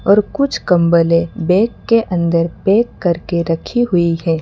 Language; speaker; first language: Hindi; non-native, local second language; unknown